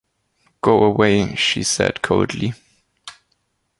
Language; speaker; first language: English; non-native, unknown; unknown